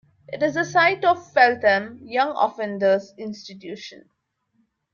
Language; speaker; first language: English; non-native, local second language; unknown